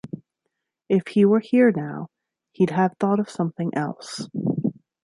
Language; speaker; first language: English; native; English